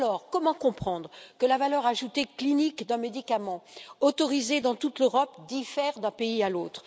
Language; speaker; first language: French; native; French